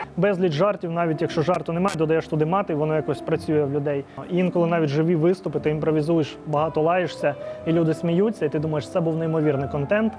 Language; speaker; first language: Ukrainian; non-native, local second language; Russian